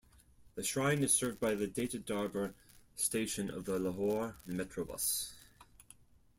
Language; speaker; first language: English; non-native, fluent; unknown